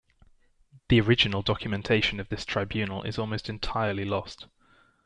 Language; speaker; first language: English; native; English